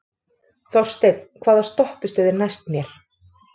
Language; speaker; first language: Icelandic; native; Icelandic